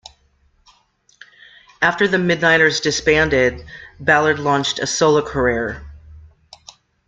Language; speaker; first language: English; native; English